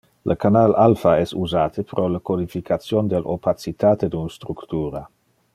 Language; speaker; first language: Interlingua; non-native, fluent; Dutch